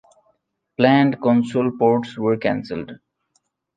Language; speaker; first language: English; non-native, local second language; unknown